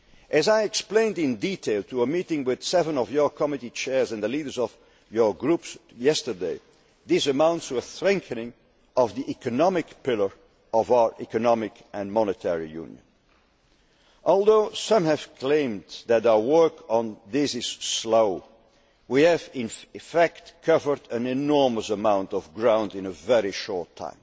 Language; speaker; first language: English; non-native, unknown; Dutch